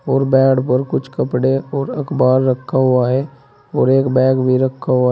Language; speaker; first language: Hindi; native; Hindi